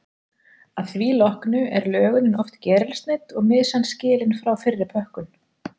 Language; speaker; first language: Icelandic; native; Icelandic